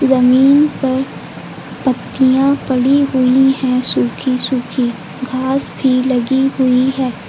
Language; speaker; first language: Hindi; native; Hindi